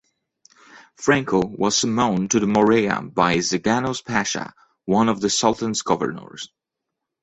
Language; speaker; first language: English; non-native, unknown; French